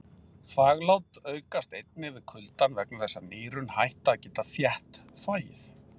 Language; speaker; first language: Icelandic; native; Icelandic